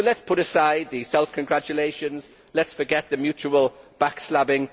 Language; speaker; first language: English; native; English